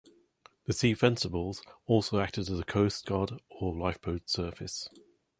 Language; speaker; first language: English; native; English